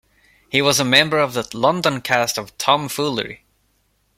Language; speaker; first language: English; non-native, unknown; Swedish